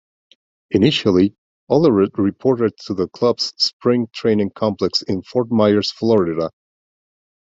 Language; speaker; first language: English; non-native, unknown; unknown